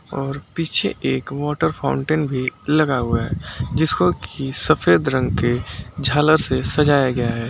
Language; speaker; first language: Hindi; native; Hindi